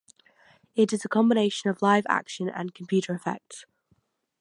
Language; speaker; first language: English; native; English